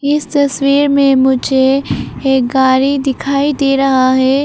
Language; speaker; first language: Hindi; non-native, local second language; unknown